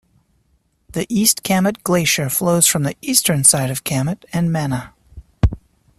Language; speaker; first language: English; native; English